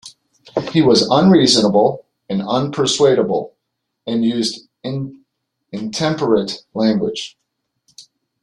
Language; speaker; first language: English; native; English